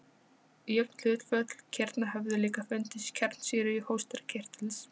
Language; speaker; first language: Icelandic; non-native, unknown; Polish